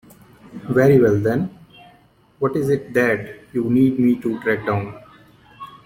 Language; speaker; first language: English; non-native, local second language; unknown